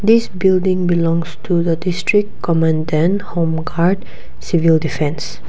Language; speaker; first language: English; non-native, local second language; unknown